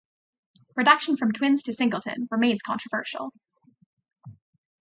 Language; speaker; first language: English; native; English